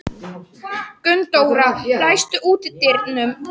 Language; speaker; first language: Icelandic; non-native, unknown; Polish